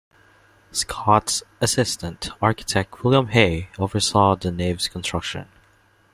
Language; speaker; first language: English; non-native, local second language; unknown